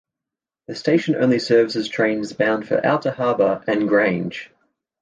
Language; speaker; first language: English; native; English